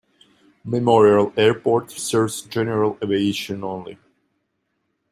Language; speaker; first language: English; non-native, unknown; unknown